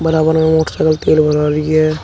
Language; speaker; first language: Hindi; native; Hindi